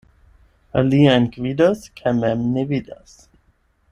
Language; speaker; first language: Esperanto; non-native, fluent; German